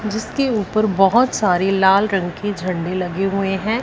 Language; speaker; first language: Hindi; non-native, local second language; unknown